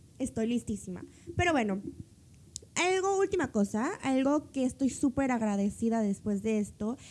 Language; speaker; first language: Spanish; early bilingual, other home language; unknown